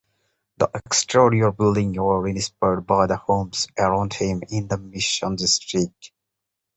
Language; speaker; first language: English; non-native, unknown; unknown